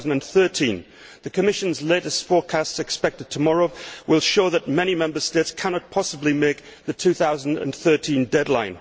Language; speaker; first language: English; native; English